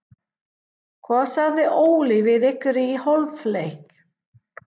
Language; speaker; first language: Icelandic; non-native, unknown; English